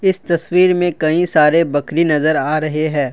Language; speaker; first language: Hindi; non-native, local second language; Assamese